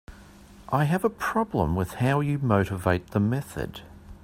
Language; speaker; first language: English; native; English